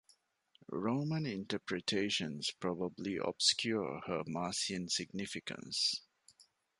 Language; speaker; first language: English; non-native, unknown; Divehi